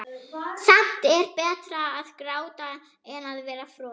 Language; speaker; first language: Icelandic; non-native, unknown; German